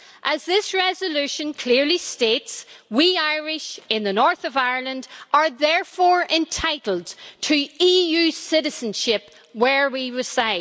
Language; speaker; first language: English; native; English